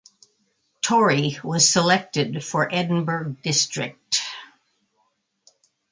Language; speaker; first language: English; native; English